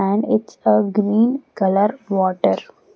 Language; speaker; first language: English; non-native, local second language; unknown